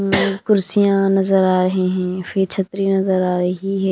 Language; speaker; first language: Hindi; non-native, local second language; Punjabi